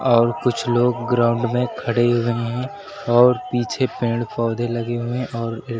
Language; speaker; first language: Hindi; native; Hindi